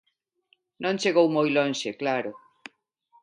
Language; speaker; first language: Galician; non-native, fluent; Spanish